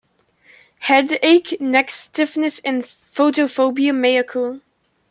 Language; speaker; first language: English; native; English